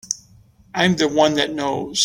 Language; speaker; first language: English; native; English